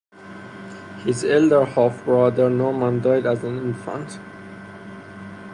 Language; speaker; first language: English; non-native, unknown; Persian